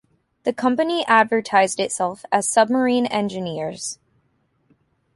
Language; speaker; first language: English; native; English